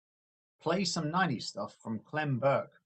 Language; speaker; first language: English; native; English